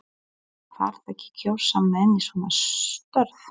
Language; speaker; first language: Icelandic; non-native, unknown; Polish